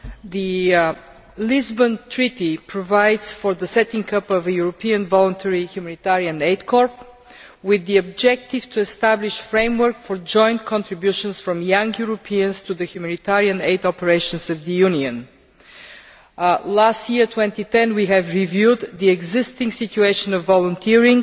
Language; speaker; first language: English; non-native, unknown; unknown